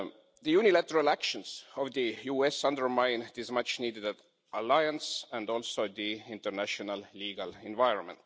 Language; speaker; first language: English; non-native, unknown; Estonian